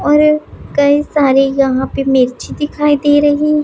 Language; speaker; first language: Hindi; non-native, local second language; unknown